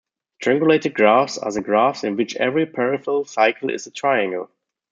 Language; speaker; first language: English; non-native, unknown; German